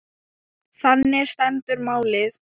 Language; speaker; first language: Icelandic; non-native, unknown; Thai